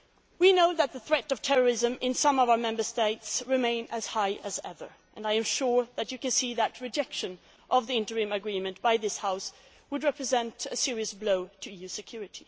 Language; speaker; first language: English; non-native, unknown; Swedish